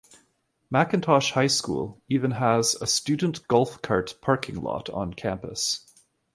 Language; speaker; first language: English; native; English